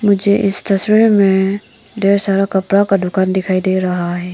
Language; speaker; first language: Hindi; non-native, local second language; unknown